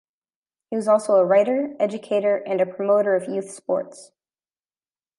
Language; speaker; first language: English; native; English